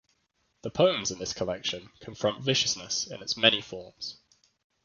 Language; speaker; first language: English; native; English